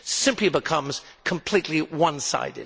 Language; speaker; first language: English; native; English